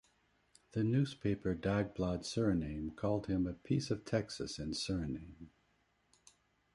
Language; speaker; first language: English; native; English